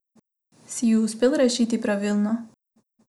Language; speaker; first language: Slovenian; non-native, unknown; Macedonian